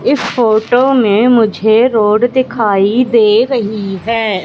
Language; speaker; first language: Hindi; native; Hindi